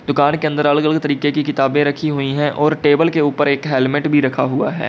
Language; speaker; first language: Hindi; native; Hindi